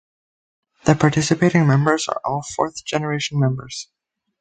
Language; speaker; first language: English; native; English